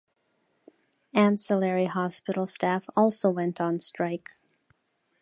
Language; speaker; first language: English; native; English